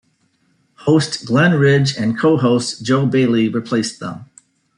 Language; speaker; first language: English; native; English